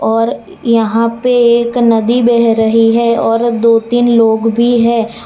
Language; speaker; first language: Hindi; non-native, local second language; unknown